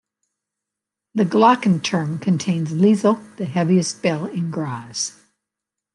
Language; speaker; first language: English; native; English